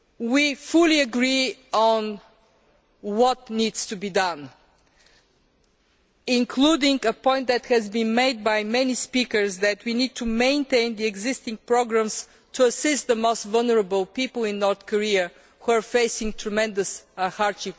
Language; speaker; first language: English; non-native, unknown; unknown